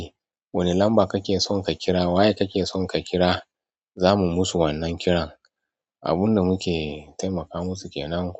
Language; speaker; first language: Hausa; non-native, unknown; Yoruba